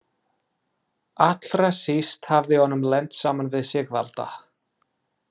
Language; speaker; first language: Icelandic; non-native, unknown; English